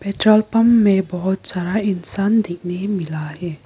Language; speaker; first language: Hindi; non-native, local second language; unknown